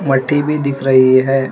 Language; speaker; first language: Hindi; non-native, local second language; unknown